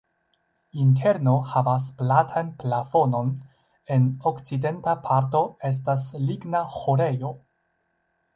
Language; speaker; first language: Esperanto; non-native, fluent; Chinese